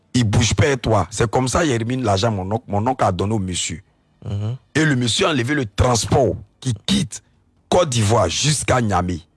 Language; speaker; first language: French; non-native, local second language; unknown